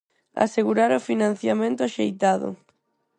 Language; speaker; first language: Galician; non-native, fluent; Spanish